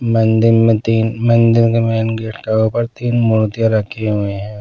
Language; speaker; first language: Hindi; non-native, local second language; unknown